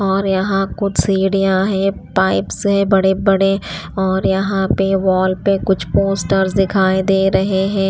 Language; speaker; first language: Hindi; non-native, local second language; Punjabi